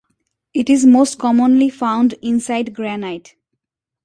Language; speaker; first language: English; non-native, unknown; Bangla